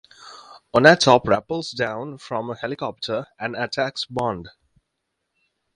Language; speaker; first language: English; native; English